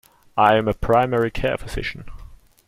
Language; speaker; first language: English; non-native, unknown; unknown